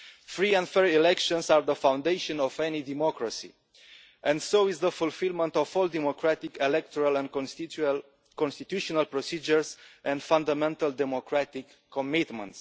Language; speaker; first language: English; non-native, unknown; Romanian